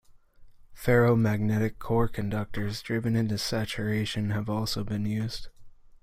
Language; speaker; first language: English; native; English